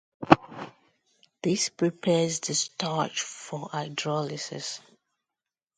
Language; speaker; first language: English; non-native, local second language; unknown